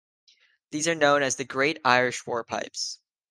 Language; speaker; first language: English; native; English